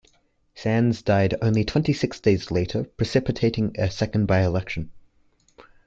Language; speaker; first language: English; native; English